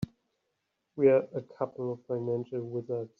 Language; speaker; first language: English; native; English